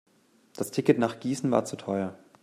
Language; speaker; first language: German; native; German